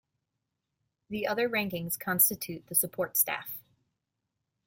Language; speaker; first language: English; native; English